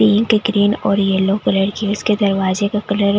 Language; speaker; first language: Hindi; native; Hindi